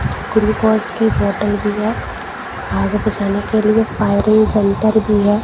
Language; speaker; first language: Hindi; non-native, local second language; Punjabi